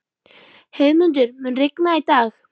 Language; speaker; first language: Icelandic; native; Icelandic